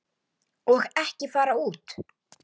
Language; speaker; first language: Icelandic; native; Icelandic